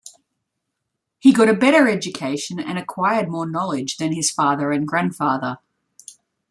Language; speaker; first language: English; native; English